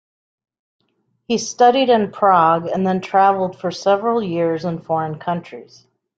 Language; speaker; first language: English; native; English